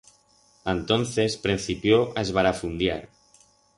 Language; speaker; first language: Aragonese; non-native, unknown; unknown